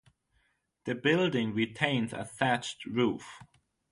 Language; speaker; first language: English; non-native, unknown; German